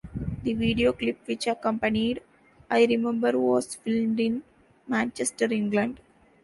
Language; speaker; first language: English; non-native, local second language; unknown